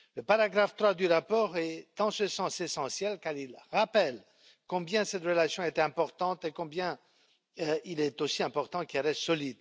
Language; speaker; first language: French; non-native, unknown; Romanian